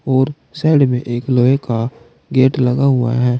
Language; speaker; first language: Hindi; native; Hindi